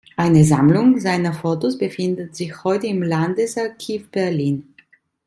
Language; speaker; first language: German; non-native, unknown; Italian